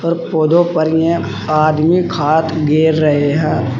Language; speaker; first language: Hindi; native; Hindi